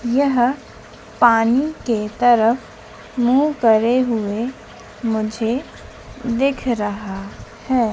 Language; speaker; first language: Hindi; native; Hindi